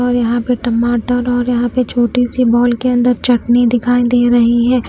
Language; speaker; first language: Hindi; non-native, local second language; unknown